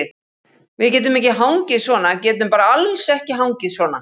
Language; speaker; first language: Icelandic; native; Icelandic